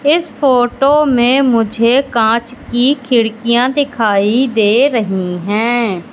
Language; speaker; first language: Hindi; native; Hindi